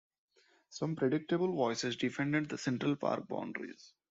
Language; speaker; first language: English; non-native, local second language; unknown